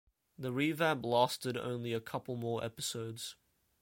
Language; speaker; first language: English; native; English